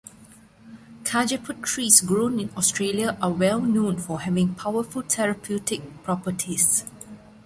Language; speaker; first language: English; non-native, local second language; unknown